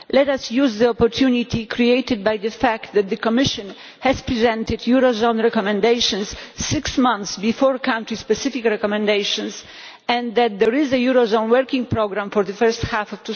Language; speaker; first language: English; non-native, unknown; Polish